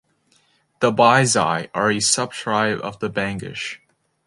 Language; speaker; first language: English; native; English